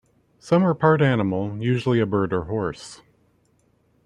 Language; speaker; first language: English; native; English